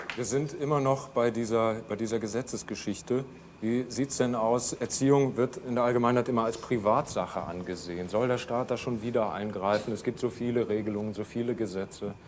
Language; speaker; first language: German; native; German